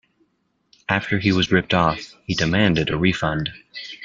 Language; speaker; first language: English; native; English